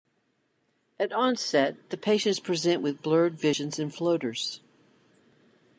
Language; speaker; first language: English; native; English